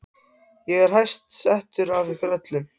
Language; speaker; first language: Icelandic; non-native, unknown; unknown